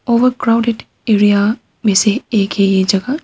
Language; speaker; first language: Hindi; non-native, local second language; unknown